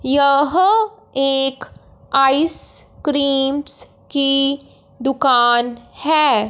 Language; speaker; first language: Hindi; non-native, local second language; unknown